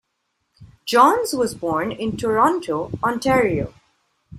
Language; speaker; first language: English; non-native, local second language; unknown